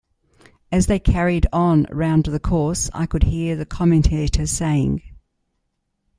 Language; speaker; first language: English; native; English